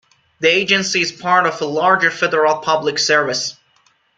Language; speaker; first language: English; non-native, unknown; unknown